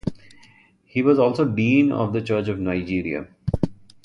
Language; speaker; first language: English; non-native, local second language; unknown